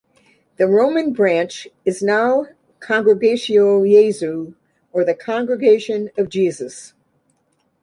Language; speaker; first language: English; native; English